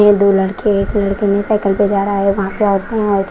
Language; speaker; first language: Hindi; non-native, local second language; Punjabi